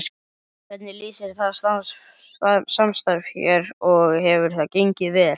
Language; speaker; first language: Icelandic; native; Icelandic